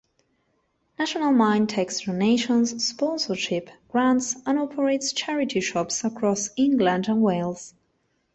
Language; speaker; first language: English; non-native, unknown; Spanish